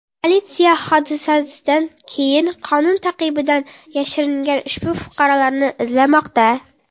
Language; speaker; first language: Uzbek; non-native, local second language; Kara-Kalpak